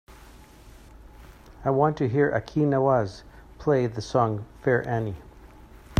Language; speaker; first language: English; native; English